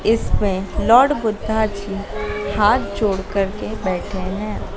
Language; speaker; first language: Hindi; native; Hindi